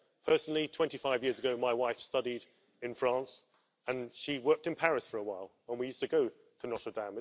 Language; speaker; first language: English; native; English